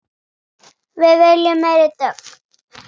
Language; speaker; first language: Icelandic; native; Icelandic